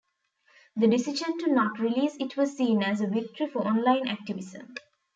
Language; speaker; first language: English; non-native, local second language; Tamil